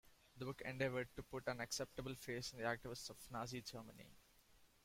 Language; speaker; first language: English; non-native, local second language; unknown